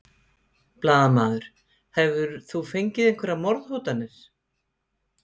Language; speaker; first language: Icelandic; native; Icelandic